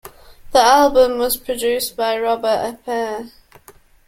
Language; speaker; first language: English; native; English